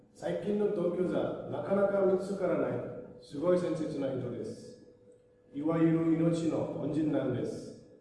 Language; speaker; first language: Japanese; non-native, learner; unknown